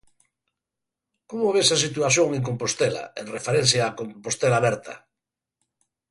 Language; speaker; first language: Galician; native; Galician